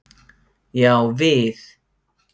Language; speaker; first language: Icelandic; native; Icelandic